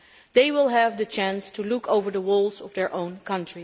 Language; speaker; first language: English; non-native, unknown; Dutch